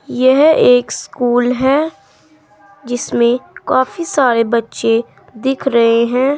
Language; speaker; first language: Hindi; native; Hindi